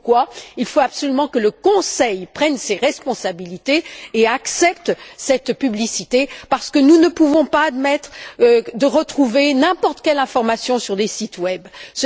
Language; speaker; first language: French; native; French